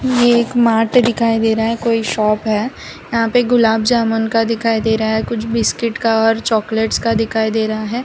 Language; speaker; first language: Hindi; non-native, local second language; Gujarati